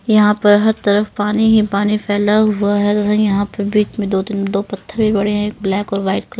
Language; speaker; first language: Hindi; non-native, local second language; Punjabi